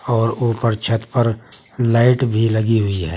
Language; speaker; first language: Hindi; native; Hindi